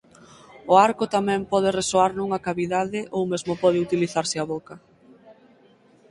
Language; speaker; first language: Galician; native; Galician